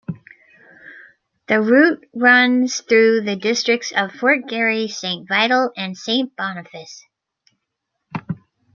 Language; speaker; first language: English; native; English